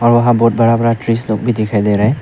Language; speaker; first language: Hindi; non-native, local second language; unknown